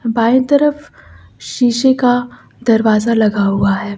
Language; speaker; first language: Hindi; native; Hindi